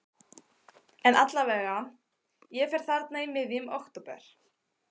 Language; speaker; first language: Icelandic; native; Icelandic